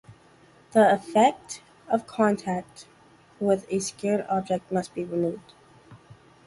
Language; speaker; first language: English; native; English